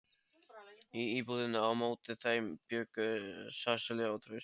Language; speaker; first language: Icelandic; non-native, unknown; Polish